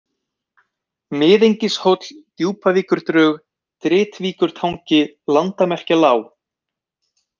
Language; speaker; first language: Icelandic; native; Icelandic